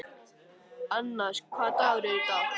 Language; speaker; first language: Icelandic; native; Icelandic